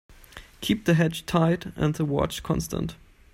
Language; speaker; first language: English; non-native, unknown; German